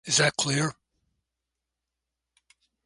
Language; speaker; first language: English; native; English